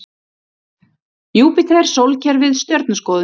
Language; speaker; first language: Icelandic; native; Icelandic